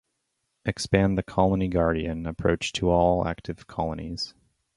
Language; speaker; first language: English; native; English